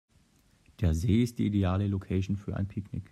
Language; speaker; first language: German; native; German